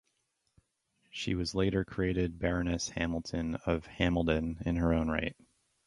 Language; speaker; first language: English; native; English